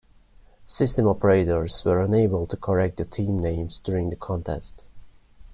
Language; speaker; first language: English; non-native, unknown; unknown